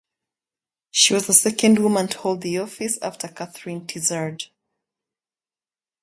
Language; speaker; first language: English; native; English